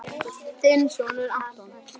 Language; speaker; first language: Icelandic; native; Icelandic